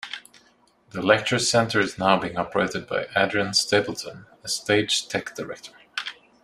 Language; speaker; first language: English; non-native, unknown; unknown